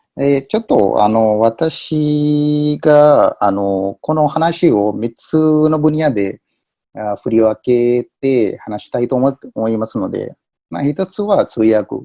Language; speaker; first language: Japanese; non-native, fluent; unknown